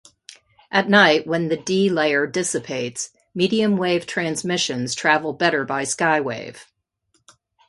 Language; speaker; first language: English; native; English